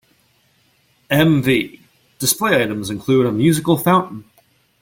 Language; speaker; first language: English; native; English